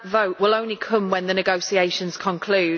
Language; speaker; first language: English; native; English